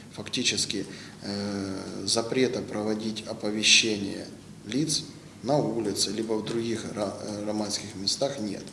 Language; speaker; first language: Ukrainian; non-native, local second language; Russian